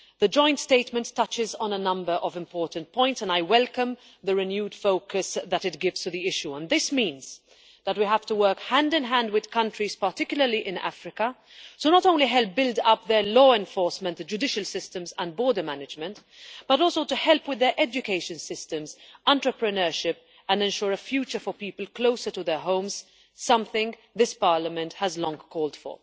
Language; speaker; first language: English; non-native, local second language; Maltese